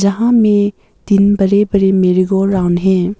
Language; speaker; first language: Hindi; early bilingual, other home language; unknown